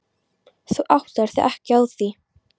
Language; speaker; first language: Icelandic; non-native, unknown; Polish